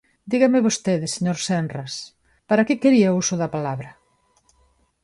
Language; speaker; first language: Galician; non-native, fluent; Spanish